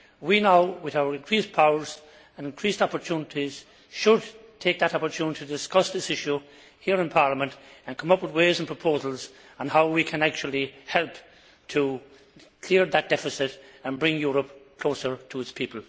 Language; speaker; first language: English; native; English